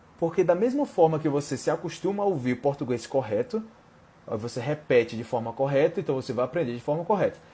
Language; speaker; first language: Portuguese; non-native, fluent; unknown